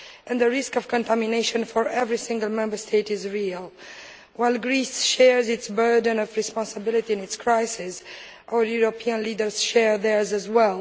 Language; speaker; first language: English; non-native, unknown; Romanian